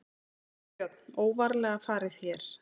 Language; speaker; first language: Icelandic; native; Icelandic